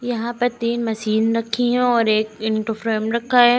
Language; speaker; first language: Hindi; native; Hindi